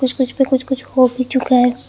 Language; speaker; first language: Hindi; non-native, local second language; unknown